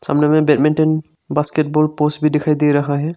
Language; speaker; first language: Hindi; non-native, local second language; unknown